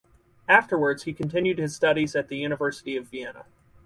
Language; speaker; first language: English; native; English